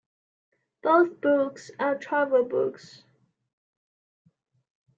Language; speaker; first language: English; non-native, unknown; Chinese